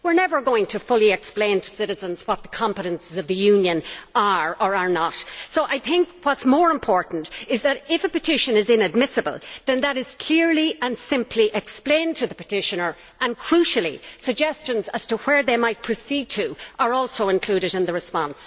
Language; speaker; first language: English; native; English